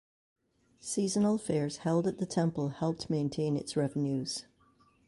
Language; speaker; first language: English; native; English